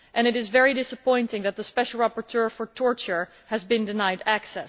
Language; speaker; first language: English; non-native, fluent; Dutch